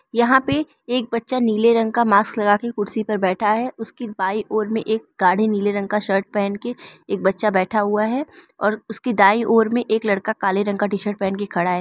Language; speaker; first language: Hindi; non-native, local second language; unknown